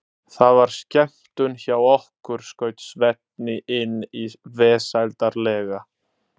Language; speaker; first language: Icelandic; non-native, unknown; Italian